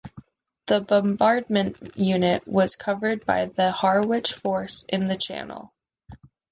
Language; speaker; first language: English; native; English